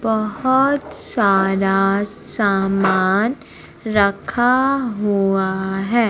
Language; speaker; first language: Hindi; native; Hindi